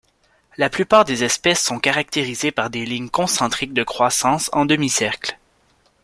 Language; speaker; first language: French; native; French